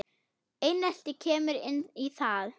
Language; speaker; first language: Icelandic; non-native, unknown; German